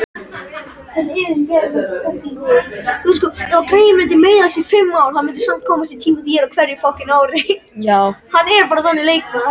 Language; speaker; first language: Icelandic; non-native, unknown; French